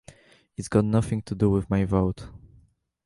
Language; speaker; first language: English; native; English